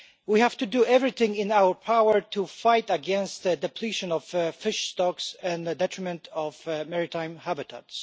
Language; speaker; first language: English; non-native, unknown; Polish